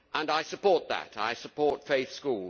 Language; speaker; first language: English; native; English